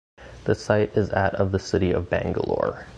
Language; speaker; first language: English; native; English